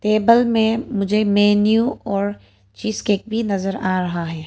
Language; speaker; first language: Hindi; non-native, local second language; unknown